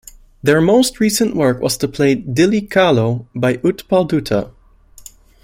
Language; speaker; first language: English; non-native, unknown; German